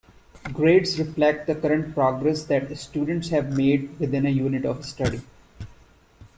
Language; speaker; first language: English; non-native, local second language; Hindi